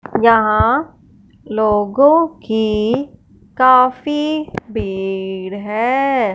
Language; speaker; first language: Hindi; non-native, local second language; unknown